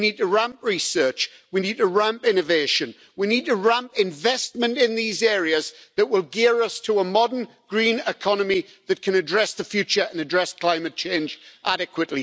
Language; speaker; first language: English; native; English